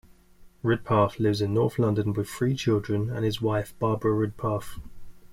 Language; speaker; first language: English; native; English